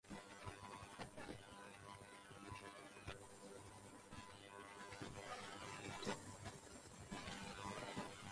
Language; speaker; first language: English; native; English